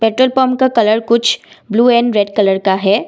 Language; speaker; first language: Hindi; non-native, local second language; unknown